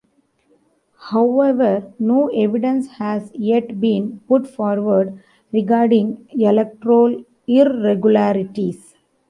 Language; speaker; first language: English; non-native, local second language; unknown